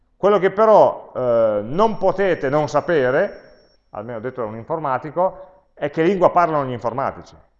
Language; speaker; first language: Italian; native; Italian